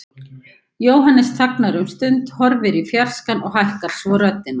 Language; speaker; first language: Icelandic; native; Icelandic